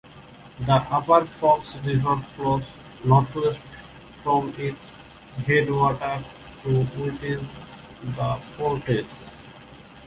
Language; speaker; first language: English; native; English